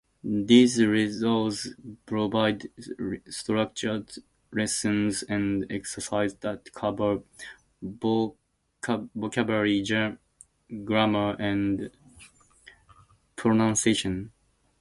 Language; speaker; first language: English; native; English